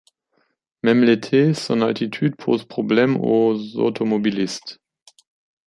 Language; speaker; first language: French; non-native, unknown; German